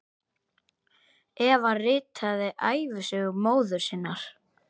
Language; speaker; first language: Icelandic; native; Icelandic